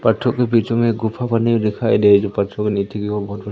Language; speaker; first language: Hindi; native; Hindi